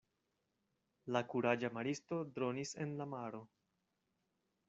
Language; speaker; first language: Esperanto; non-native, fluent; Spanish